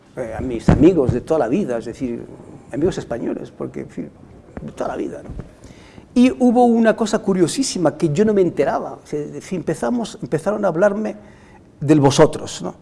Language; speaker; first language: Spanish; non-native, fluent; Arabic